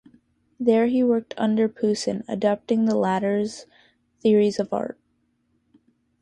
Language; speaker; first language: English; native; English